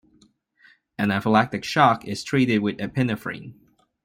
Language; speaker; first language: English; non-native, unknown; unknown